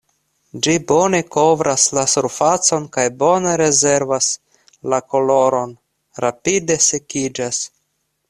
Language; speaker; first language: Esperanto; non-native, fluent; Russian